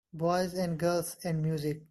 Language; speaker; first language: English; non-native, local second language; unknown